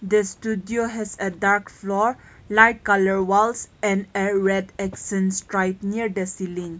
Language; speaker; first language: English; non-native, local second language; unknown